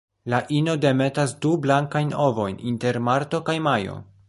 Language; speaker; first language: Esperanto; non-native, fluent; Polish